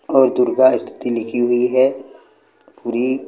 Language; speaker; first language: Hindi; non-native, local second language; Punjabi